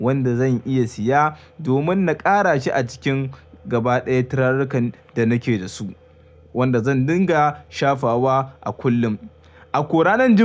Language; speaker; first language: Hausa; native; Hausa